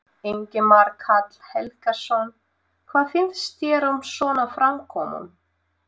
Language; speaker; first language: Icelandic; non-native, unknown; Russian